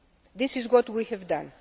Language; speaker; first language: English; non-native, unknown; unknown